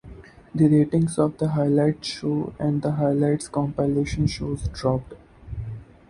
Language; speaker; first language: English; non-native, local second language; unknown